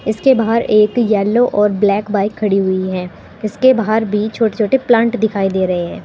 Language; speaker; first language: Hindi; native; Hindi